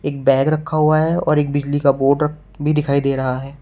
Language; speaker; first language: Hindi; native; Hindi